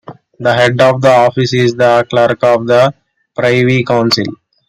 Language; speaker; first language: English; non-native, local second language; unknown